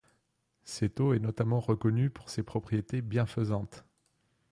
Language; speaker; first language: French; non-native, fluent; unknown